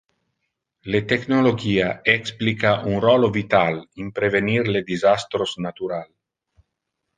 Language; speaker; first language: Interlingua; non-native, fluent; Italian